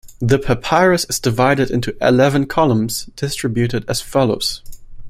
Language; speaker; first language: English; non-native, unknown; German